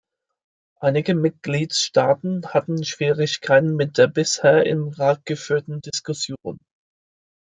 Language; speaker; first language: German; non-native, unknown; English